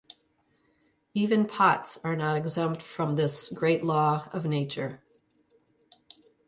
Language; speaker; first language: English; native; English